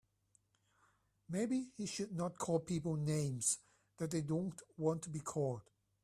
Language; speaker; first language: English; non-native, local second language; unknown